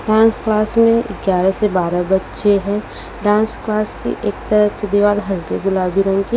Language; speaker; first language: Hindi; native; Hindi